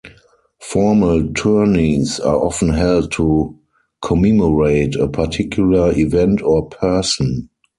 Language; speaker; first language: English; non-native, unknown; German